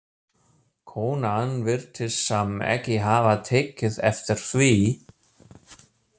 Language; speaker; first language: Icelandic; non-native, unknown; German